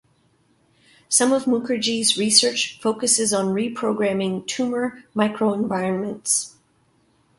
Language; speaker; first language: English; native; English